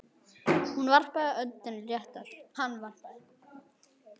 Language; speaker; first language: Icelandic; native; Icelandic